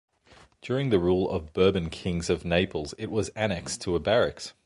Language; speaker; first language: English; native; English